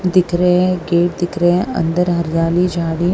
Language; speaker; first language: Hindi; non-native, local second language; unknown